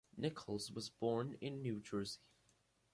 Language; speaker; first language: English; native; English